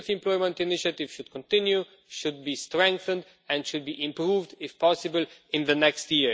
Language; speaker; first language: English; non-native, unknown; Romanian